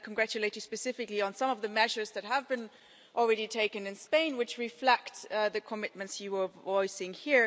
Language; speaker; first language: English; non-native, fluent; German